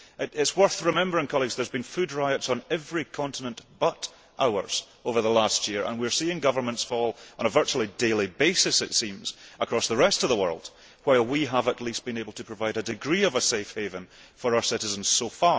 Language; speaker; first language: English; early bilingual, heritage; English